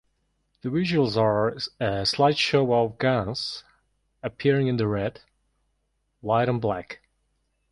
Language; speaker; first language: English; non-native, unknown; Mongolian